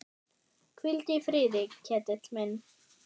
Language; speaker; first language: Icelandic; non-native, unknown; German